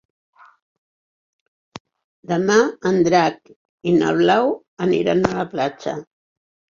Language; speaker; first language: Catalan; non-native, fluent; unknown